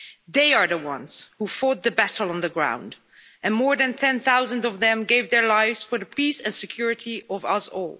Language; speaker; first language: English; non-native, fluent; Dutch